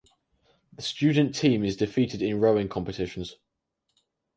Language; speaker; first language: English; native; English